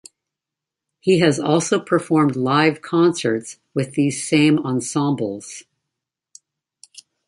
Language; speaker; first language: English; native; English